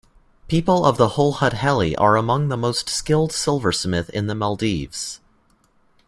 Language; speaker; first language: English; native; English